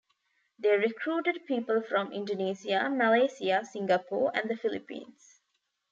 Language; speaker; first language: English; non-native, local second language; Tamil